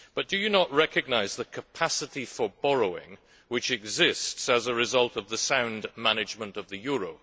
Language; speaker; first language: English; native; English